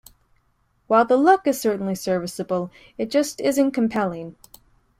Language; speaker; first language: English; native; English